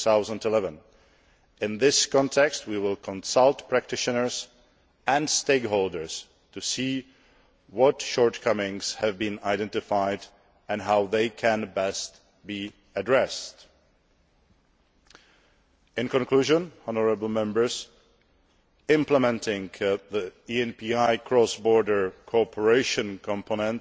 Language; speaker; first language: English; non-native, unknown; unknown